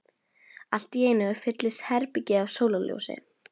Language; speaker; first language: Icelandic; non-native, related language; Norwegian